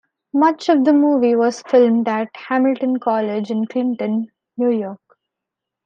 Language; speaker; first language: English; non-native, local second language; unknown